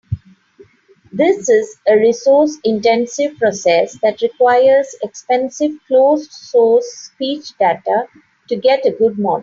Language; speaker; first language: English; non-native, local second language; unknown